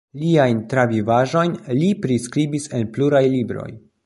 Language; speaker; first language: Esperanto; non-native, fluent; Polish